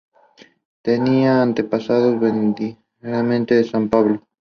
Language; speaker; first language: English; non-native, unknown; Spanish